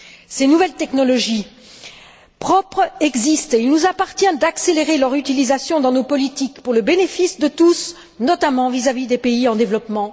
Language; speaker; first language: French; native; French